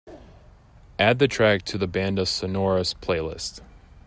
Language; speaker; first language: English; native; English